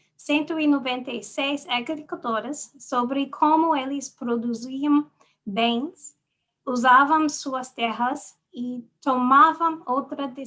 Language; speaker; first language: Portuguese; non-native, fluent; English